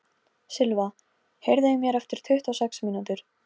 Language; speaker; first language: Icelandic; non-native, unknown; Polish